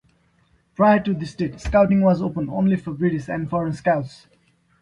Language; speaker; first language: English; non-native, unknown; Nepali